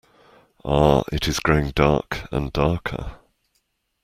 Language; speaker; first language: English; native; English